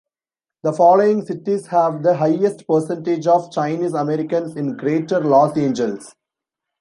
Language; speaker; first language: English; non-native, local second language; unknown